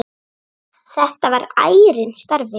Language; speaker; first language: Icelandic; native; Icelandic